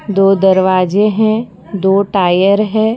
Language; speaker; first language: Hindi; non-native, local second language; Gujarati